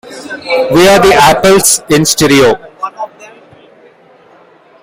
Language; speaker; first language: English; non-native, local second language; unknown